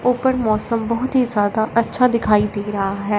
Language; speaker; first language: Hindi; non-native, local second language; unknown